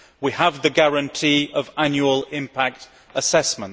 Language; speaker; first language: English; native; English